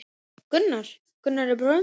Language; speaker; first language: Icelandic; native; Icelandic